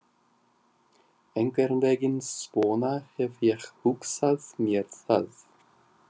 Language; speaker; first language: Icelandic; non-native, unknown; Russian